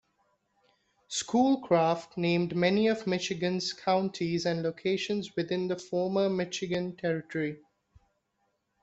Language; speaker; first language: English; non-native, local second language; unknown